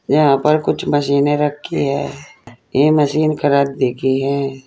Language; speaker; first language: Hindi; native; Hindi